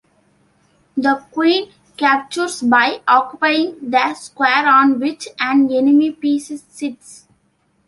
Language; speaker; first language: English; non-native, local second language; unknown